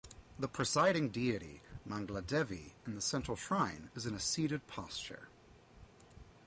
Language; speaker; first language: English; native; English